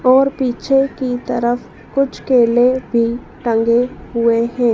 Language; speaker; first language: Hindi; native; Hindi